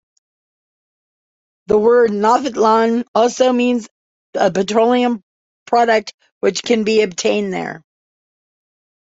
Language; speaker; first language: English; native; English